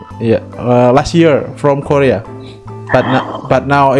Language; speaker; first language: English; non-native, learner; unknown